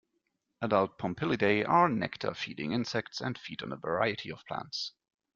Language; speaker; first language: English; non-native, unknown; German